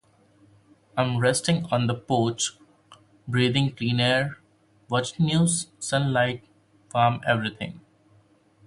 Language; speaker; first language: English; non-native, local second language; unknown